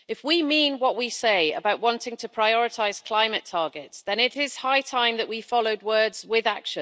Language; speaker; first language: English; native; English